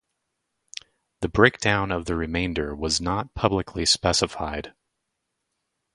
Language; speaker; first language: English; native; English